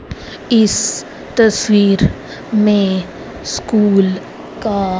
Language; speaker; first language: Hindi; native; Hindi